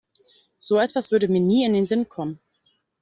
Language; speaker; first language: German; native; German